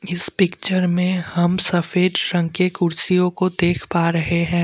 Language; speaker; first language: Hindi; non-native, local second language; Assamese